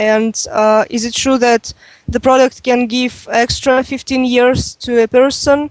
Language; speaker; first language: English; non-native, fluent; Russian